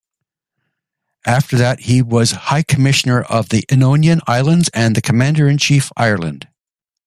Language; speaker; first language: English; native; English